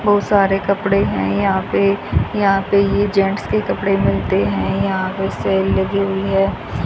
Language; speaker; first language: Hindi; native; Hindi